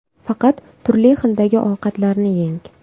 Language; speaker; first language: Uzbek; native; Uzbek